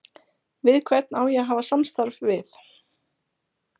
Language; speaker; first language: Icelandic; native; Icelandic